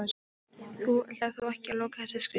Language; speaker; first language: Icelandic; non-native, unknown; Polish